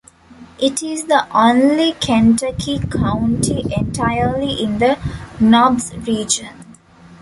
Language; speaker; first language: English; non-native, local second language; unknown